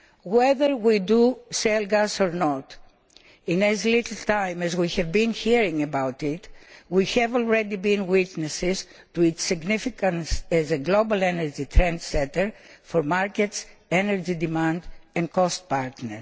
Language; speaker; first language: English; non-native, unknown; Greek